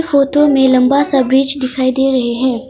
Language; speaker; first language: Hindi; non-native, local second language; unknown